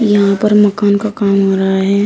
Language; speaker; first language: Hindi; native; Hindi